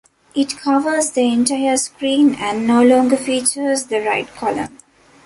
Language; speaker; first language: English; non-native, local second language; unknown